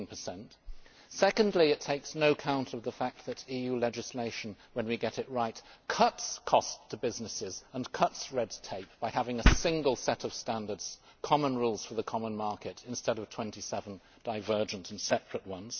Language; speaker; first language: English; native; English